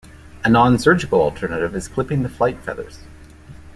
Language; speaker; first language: English; native; English